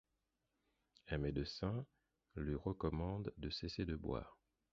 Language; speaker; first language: French; non-native, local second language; Haitian Creole